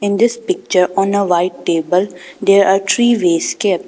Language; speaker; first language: English; non-native, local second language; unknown